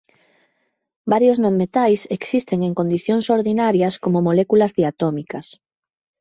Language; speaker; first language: Galician; native; Galician